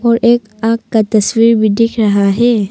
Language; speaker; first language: Hindi; non-native, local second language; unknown